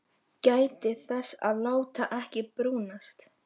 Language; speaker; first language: Icelandic; non-native, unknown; Polish